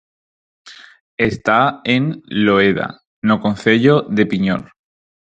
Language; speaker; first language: Galician; non-native, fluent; Spanish